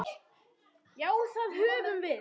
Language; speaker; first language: Icelandic; non-native, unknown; Polish